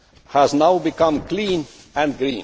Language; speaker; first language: English; non-native, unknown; Estonian